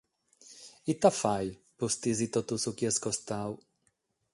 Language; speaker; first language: Sardinian; non-native, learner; Catalan